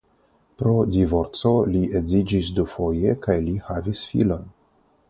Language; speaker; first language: Esperanto; non-native, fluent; Russian